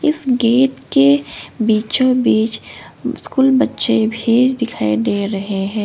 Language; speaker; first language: Hindi; non-native, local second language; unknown